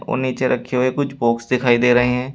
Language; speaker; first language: Hindi; native; Hindi